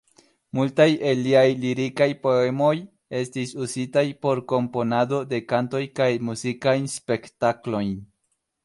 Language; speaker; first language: Esperanto; non-native, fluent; Spanish